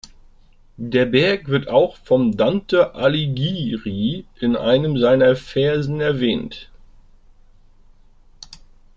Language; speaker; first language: German; native; German